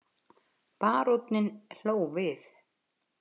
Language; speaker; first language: Icelandic; native; Icelandic